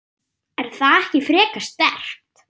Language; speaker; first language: Icelandic; non-native, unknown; German